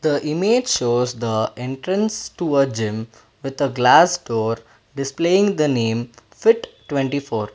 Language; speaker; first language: English; non-native, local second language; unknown